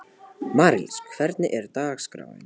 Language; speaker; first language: Icelandic; non-native, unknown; Polish